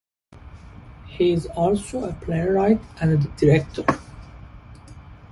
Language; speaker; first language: English; non-native, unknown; Persian